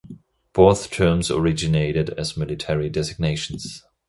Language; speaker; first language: English; non-native, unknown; German